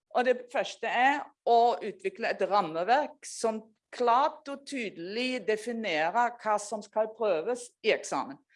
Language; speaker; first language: Norwegian; non-native, fluent; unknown